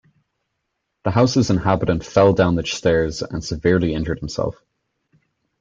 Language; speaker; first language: English; native; English